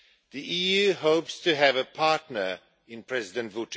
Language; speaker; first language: English; non-native, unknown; Swedish